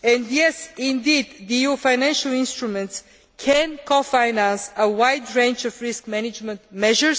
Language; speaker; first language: English; non-native, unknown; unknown